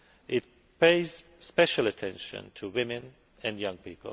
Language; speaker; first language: English; non-native, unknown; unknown